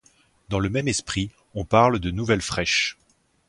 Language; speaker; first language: French; native; French